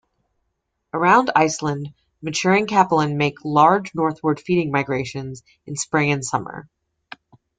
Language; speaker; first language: English; native; English